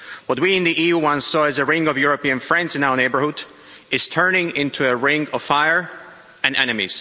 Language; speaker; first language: English; non-native, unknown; Slovak